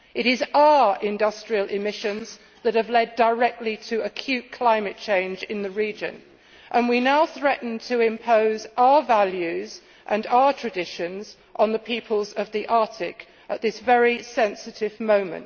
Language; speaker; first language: English; native; English